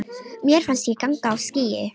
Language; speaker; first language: Icelandic; non-native, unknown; Romanian